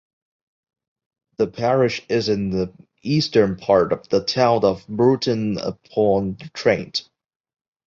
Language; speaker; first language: English; non-native, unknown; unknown